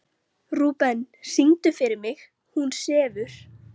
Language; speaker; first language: Icelandic; native; Icelandic